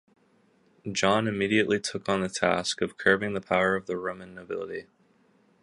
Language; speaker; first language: English; native; English